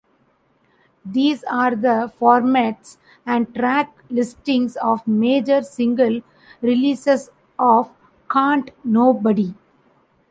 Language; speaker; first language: English; non-native, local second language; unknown